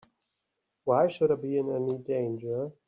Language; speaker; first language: English; native; English